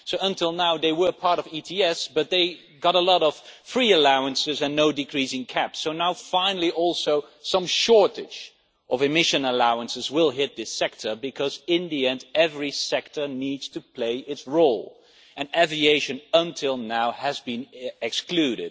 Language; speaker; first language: English; non-native, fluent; Dutch